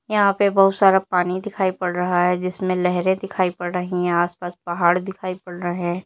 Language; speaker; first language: Hindi; native; Hindi